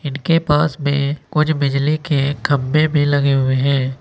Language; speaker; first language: Hindi; native; Hindi